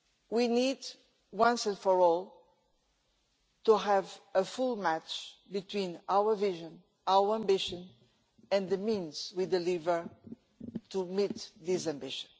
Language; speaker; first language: English; non-native, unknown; Portuguese